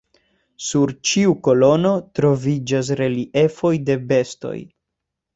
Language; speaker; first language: Esperanto; non-native, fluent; Spanish